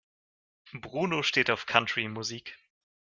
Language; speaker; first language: German; non-native, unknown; Russian